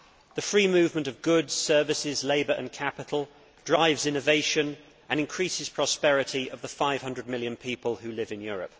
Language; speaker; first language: English; native; English